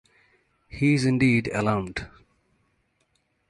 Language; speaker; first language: English; non-native, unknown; Bangla